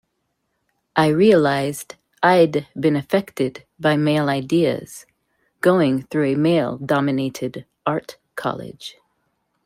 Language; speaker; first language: English; native; English